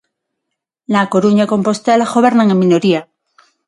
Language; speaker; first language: Galician; non-native, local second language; Spanish